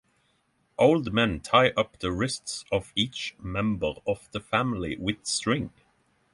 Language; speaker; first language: English; non-native, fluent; Norwegian